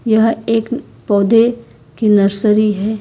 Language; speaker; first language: Hindi; non-native, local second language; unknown